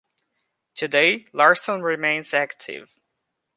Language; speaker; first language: English; non-native, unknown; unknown